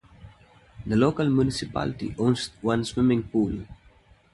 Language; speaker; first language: English; non-native, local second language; Tamil